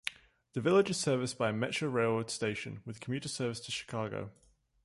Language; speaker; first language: English; native; English